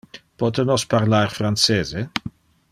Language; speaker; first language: Interlingua; non-native, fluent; Dutch